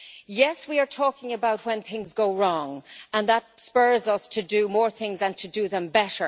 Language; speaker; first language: English; native; English